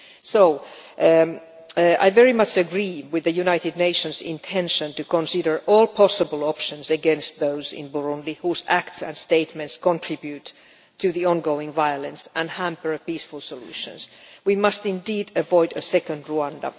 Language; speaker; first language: English; non-native, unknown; Finnish